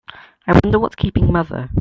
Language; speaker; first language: English; native; English